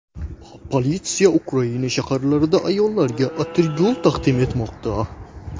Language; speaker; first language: Uzbek; native; Uzbek